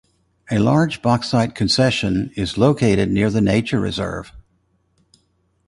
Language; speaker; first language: English; native; English